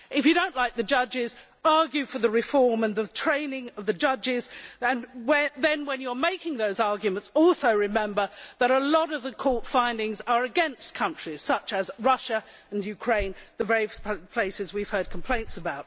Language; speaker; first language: English; native; English